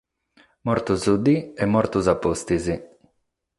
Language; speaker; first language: Sardinian; non-native, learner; Catalan